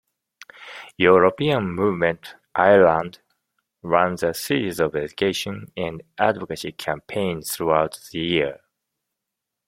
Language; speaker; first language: English; non-native, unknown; Japanese